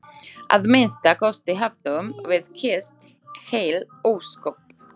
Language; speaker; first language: Icelandic; non-native, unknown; Slovak